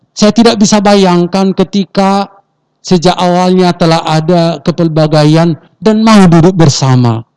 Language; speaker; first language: Indonesian; non-native, local second language; Batak Toba